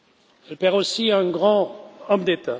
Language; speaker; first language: French; non-native, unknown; German